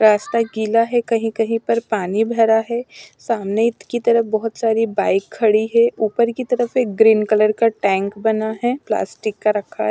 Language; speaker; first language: Hindi; non-native, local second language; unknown